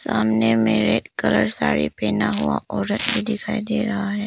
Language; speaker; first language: Hindi; early bilingual, other home language; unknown